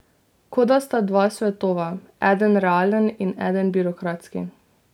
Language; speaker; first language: Slovenian; native; Slovenian